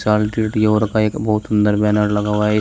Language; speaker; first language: Hindi; native; Hindi